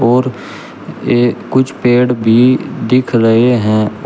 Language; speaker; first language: Hindi; native; Hindi